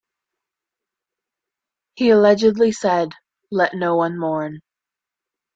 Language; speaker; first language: English; native; English